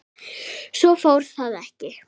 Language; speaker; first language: Icelandic; native; Icelandic